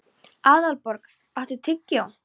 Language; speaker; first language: Icelandic; non-native, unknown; Polish